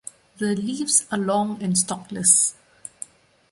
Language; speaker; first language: English; non-native, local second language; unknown